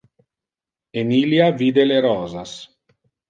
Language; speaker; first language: Interlingua; non-native, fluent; Italian